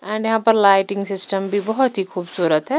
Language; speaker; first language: Hindi; non-native, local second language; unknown